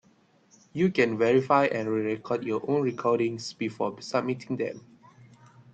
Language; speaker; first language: English; non-native, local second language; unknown